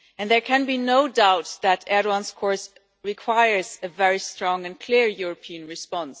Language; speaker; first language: English; non-native, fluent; German